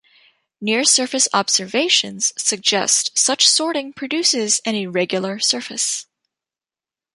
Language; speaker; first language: English; native; English